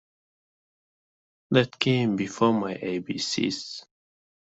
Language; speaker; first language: English; non-native, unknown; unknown